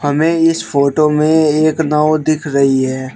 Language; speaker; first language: Hindi; native; Hindi